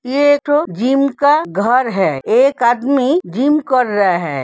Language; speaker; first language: Hindi; native; Hindi